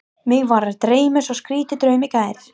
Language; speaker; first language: Icelandic; non-native, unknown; English